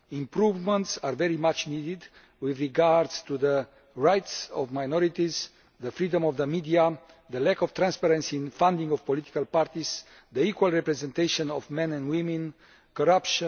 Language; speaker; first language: English; non-native, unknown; Romanian